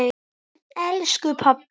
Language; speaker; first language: Icelandic; native; Icelandic